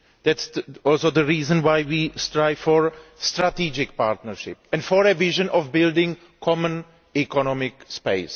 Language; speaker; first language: English; non-native, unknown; Greek